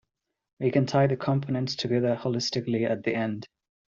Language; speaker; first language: English; non-native, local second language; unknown